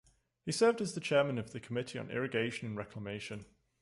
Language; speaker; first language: English; native; English